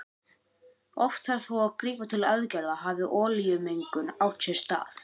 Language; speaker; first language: Icelandic; native; Icelandic